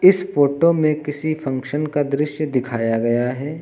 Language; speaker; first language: Hindi; native; Hindi